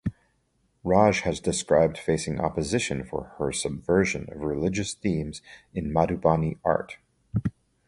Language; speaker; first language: English; native; English